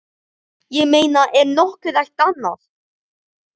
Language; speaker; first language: Icelandic; native; Icelandic